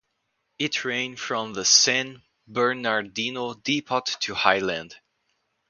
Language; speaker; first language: English; non-native, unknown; Portuguese